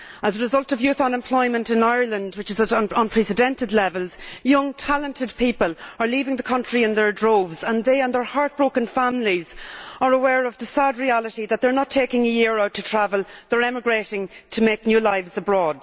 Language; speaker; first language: English; native; English